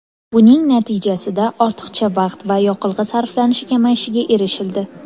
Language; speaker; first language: Uzbek; native; Uzbek